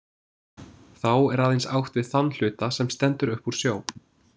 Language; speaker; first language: Icelandic; non-native, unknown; English